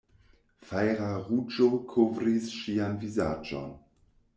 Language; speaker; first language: Esperanto; non-native, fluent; German